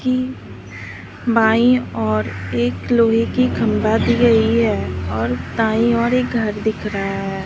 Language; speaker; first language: Hindi; native; Hindi